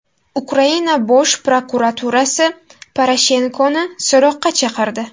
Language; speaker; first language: Uzbek; native; Uzbek